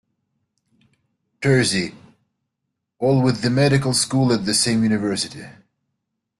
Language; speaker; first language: English; native; English